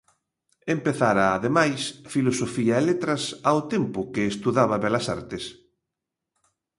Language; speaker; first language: Galician; native; Galician